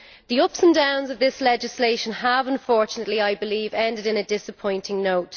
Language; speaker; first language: English; native; English